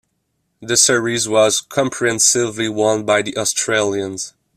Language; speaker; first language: English; non-native, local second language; French